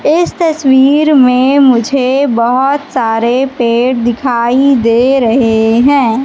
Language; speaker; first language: Hindi; native; Hindi